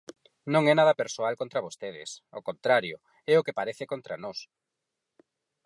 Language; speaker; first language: Galician; non-native, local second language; Spanish